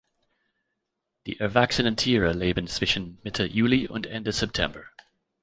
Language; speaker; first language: German; non-native, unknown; English